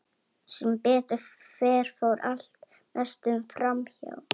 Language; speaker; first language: Icelandic; native; Icelandic